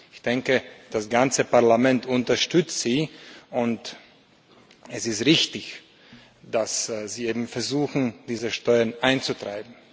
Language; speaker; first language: German; non-native, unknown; Slovak